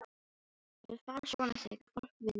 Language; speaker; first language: Icelandic; non-native, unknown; Filipino